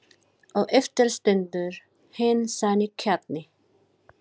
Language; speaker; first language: Icelandic; non-native, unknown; Filipino